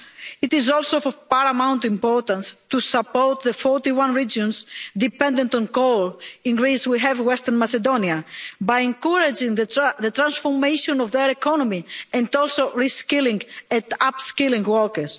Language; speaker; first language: English; non-native, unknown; Greek